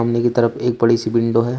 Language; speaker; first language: Hindi; native; Hindi